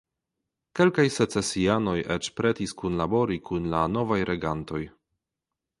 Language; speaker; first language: Esperanto; non-native, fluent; Polish